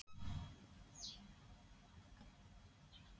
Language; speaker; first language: Icelandic; non-native, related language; Swedish